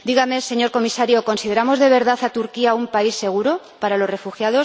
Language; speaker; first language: Spanish; native; Spanish